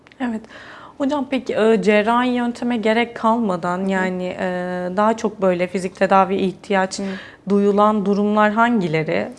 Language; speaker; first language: Turkish; native; Turkish